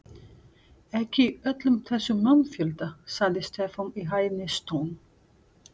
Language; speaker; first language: Icelandic; non-native, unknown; Portuguese